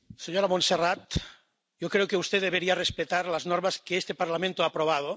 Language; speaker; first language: Spanish; non-native, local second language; Catalan